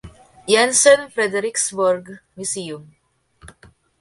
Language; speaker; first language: English; non-native, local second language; Filipino